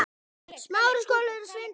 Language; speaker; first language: Icelandic; native; Icelandic